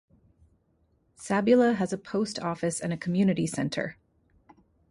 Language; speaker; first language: English; native; English